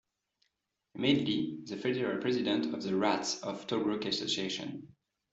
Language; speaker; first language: English; non-native, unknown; French